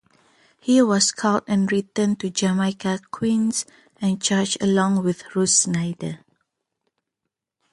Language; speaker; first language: English; non-native, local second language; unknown